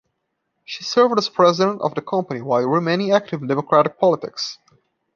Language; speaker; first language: English; non-native, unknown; Portuguese